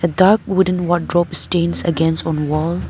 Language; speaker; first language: English; non-native, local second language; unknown